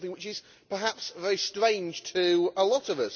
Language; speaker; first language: English; native; English